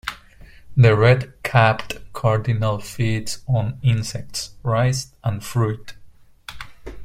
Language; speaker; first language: English; non-native, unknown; Spanish